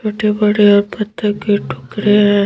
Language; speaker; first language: Hindi; native; Hindi